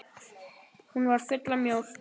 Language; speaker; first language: Icelandic; native; Icelandic